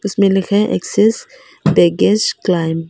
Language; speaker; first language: Hindi; non-native, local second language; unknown